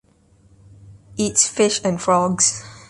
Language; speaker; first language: English; native; English